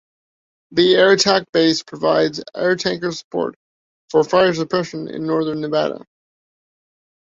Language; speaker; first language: English; native; English